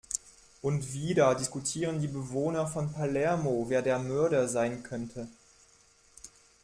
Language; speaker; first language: German; non-native, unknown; French